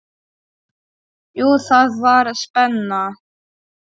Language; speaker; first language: Icelandic; non-native, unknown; Polish